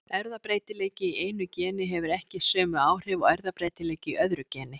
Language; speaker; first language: Icelandic; native; Icelandic